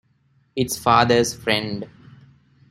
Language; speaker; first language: English; non-native, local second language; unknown